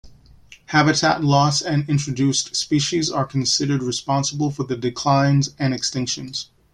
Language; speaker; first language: English; native; English